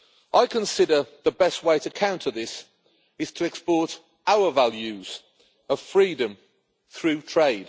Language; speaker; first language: English; native; English